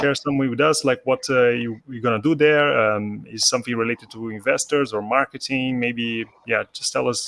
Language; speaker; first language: English; non-native, fluent; Portuguese